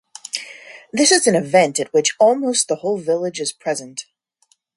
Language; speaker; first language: English; native; English